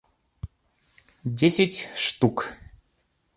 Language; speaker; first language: Russian; native; Russian